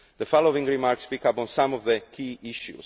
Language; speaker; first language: English; non-native, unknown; Spanish